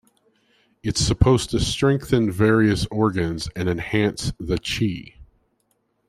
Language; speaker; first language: English; native; English